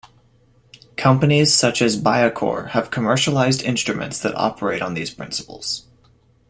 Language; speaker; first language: English; native; English